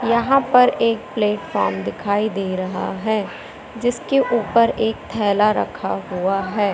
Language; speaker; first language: Hindi; native; Hindi